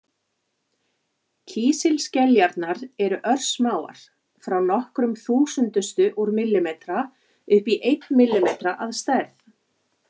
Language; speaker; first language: Icelandic; native; Icelandic